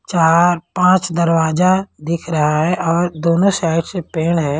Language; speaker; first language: Hindi; non-native, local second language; Punjabi